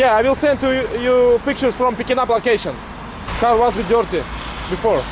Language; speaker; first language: English; non-native, learner; Russian